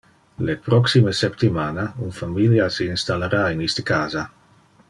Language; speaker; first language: Interlingua; non-native, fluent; Dutch